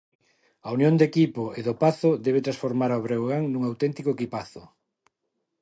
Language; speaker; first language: Galician; non-native, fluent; Spanish